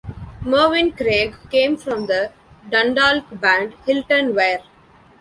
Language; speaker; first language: English; non-native, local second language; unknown